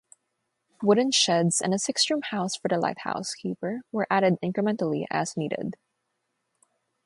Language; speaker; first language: English; non-native, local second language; Filipino